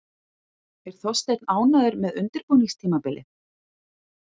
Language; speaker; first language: Icelandic; native; Icelandic